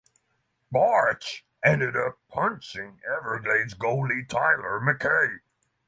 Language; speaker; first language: English; non-native, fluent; Norwegian